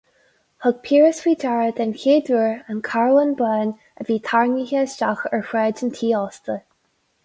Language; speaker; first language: Irish; non-native, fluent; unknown